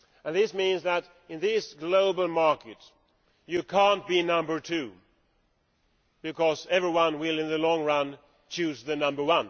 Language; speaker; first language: English; non-native, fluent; Swedish